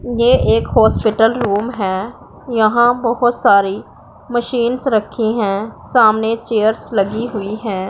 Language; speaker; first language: Hindi; non-native, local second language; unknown